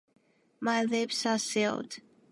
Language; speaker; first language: English; non-native, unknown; Japanese